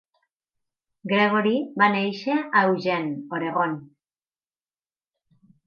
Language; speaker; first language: Catalan; native; Catalan